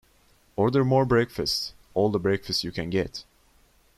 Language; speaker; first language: English; non-native, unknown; Turkish